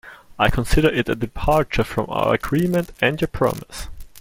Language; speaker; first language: English; non-native, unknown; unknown